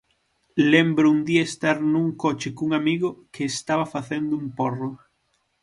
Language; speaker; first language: Galician; native; Galician